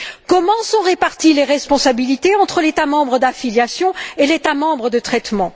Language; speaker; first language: French; native; French